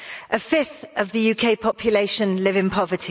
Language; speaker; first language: English; native; English